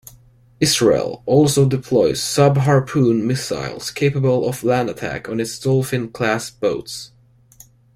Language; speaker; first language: English; non-native, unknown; Swedish